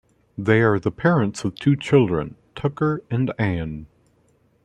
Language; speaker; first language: English; native; English